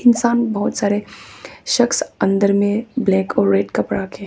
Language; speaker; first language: Hindi; non-native, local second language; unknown